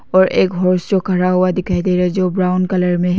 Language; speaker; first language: Hindi; non-native, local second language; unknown